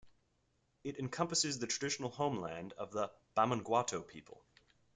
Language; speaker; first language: English; native; English